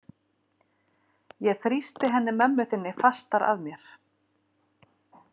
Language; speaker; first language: Icelandic; native; Icelandic